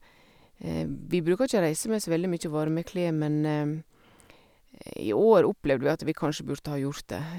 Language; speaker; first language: Norwegian; native; Norwegian